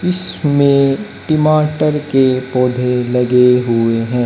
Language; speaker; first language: Hindi; native; Hindi